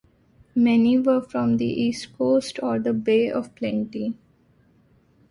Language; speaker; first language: English; non-native, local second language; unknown